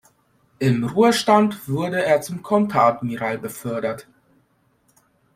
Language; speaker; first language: German; non-native, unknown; Polish